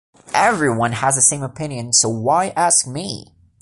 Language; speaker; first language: English; non-native, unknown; Portuguese